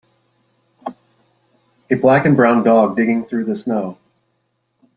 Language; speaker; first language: English; native; English